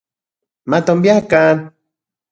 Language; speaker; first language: Central Puebla Nahuatl; non-native, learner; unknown